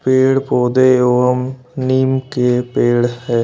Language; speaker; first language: Hindi; native; Hindi